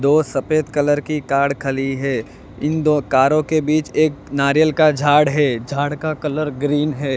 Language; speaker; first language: Hindi; non-native, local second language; Gujarati